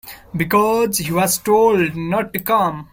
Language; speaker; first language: English; non-native, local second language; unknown